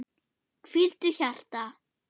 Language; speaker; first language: Icelandic; non-native, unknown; German